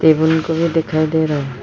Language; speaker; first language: Hindi; non-native, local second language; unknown